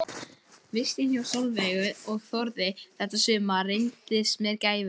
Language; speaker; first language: Icelandic; native; Icelandic